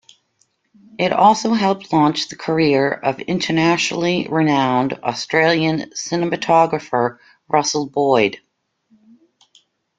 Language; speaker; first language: English; native; English